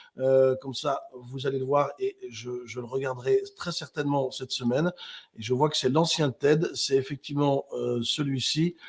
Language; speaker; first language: French; native; French